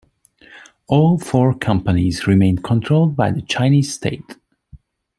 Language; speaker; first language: English; non-native, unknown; Hungarian